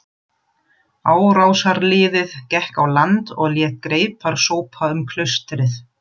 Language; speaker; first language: Icelandic; non-native, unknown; German